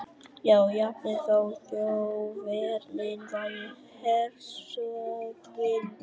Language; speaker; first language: Icelandic; non-native, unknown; Vietnamese